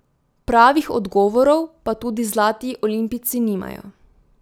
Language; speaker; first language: Slovenian; native; Slovenian